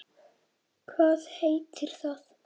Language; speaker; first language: Icelandic; native; Icelandic